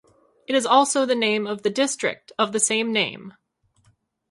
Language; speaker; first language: English; native; English